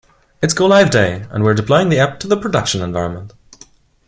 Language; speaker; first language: English; non-native, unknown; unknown